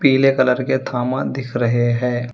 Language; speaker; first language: Hindi; non-native, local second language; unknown